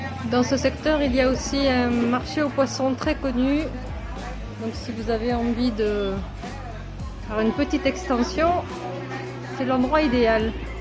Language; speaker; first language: French; native; French